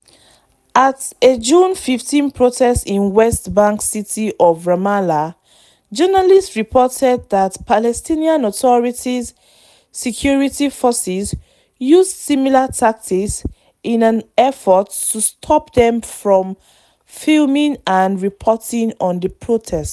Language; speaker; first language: English; non-native, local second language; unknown